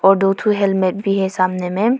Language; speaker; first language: Hindi; non-native, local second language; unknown